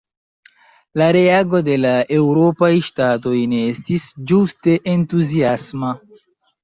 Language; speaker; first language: Esperanto; non-native, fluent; Chinese